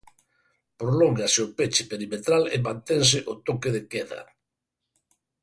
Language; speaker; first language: Galician; native; Galician